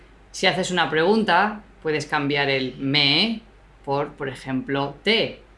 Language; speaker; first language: Spanish; native; Spanish